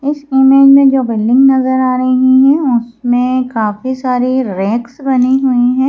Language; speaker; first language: Hindi; native; Hindi